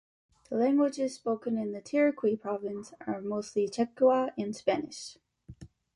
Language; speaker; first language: English; native; English